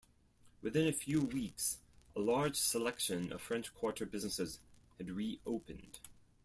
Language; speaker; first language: English; non-native, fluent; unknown